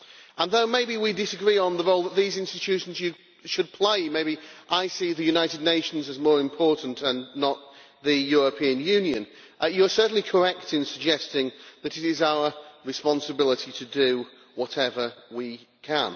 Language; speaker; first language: English; native; English